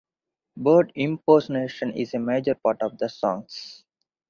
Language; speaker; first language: English; non-native, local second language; Tamil